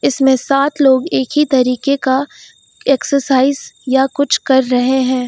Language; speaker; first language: Hindi; native; Hindi